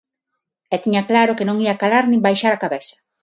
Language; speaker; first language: Galician; non-native, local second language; Spanish